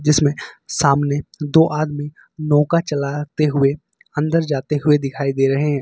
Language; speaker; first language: Hindi; native; Hindi